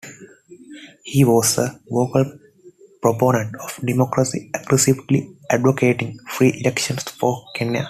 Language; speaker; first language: English; non-native, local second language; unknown